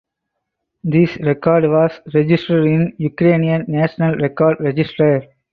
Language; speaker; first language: English; non-native, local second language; Tamil